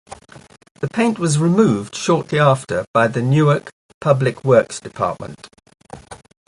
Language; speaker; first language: English; native; English